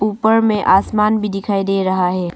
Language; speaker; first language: Hindi; non-native, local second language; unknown